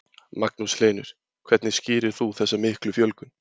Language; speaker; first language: Icelandic; native; Icelandic